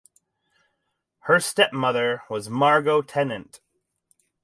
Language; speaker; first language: English; native; English